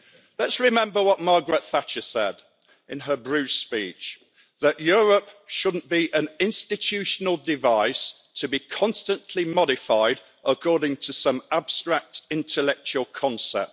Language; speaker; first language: English; native; English